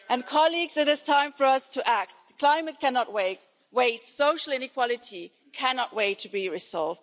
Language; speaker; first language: English; non-native, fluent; German